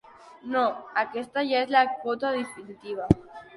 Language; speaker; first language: Catalan; non-native, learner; Spanish